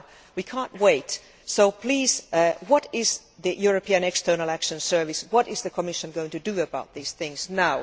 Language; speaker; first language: English; non-native, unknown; Finnish